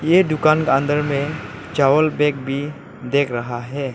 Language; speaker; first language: Hindi; non-native, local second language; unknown